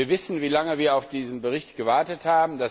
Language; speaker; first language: German; non-native, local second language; Luxembourgish